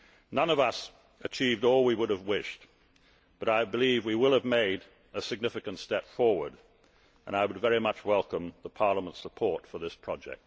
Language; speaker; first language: English; native; English